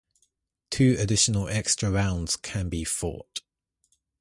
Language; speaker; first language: English; native; English